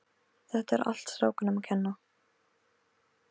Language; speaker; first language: Icelandic; non-native, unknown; Polish